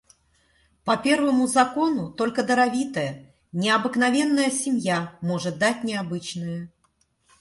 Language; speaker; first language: Russian; native; Russian